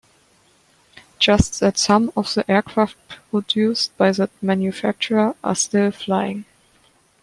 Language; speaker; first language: English; non-native, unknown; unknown